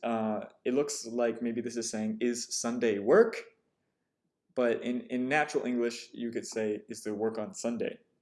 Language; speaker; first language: English; native; English